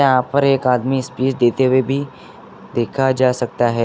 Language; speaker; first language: Hindi; native; Hindi